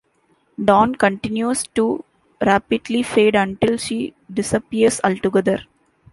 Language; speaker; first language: English; non-native, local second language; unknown